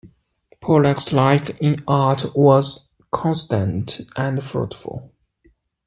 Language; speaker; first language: English; non-native, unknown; Chinese